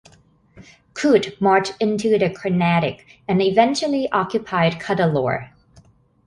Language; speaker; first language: English; non-native, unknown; Thai